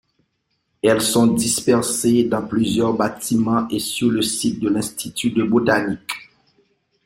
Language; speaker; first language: French; non-native, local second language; Haitian Creole